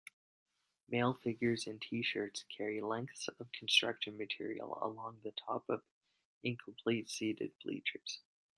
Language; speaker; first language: English; native; English